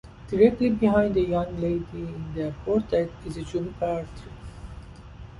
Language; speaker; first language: English; non-native, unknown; Persian